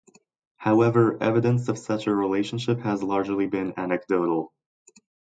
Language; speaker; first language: English; non-native, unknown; Croatian